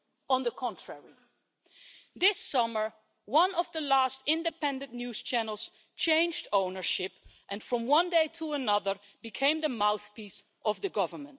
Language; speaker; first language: English; non-native, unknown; Dutch